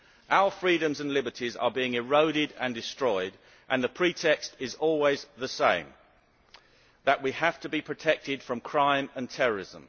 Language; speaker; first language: English; native; English